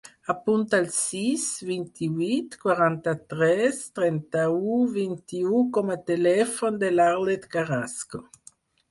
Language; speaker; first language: Catalan; non-native, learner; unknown